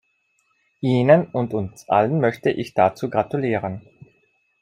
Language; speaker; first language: German; non-native, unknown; Italian